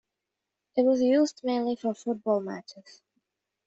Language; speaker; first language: English; native; English